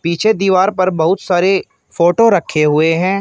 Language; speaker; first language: Hindi; native; Hindi